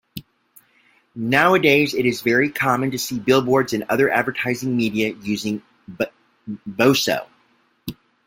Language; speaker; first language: English; native; English